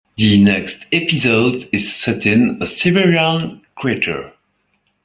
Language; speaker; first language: English; native; English